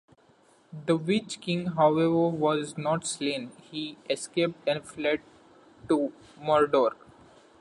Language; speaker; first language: English; non-native, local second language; Marathi